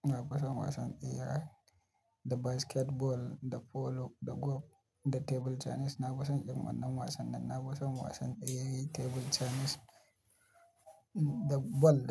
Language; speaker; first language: Hausa; native; Hausa